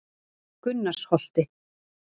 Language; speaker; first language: Icelandic; native; Icelandic